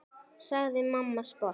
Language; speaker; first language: Icelandic; native; Icelandic